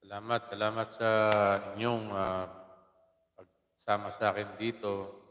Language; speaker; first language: Filipino; non-native, local second language; Waray